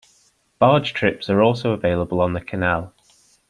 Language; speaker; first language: English; native; English